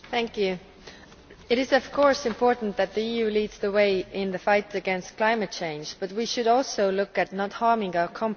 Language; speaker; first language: English; non-native, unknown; Estonian